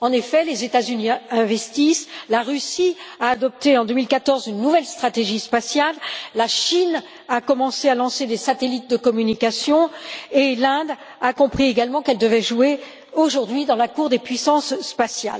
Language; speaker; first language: French; native; French